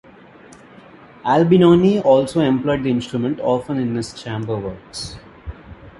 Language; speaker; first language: English; non-native, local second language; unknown